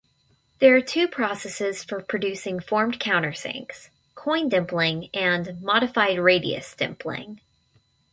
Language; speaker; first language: English; native; English